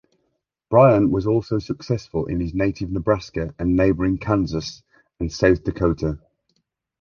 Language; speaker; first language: English; native; English